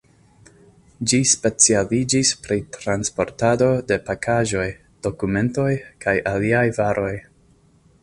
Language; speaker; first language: Esperanto; non-native, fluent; English